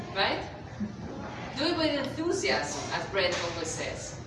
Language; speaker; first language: English; non-native, fluent; Spanish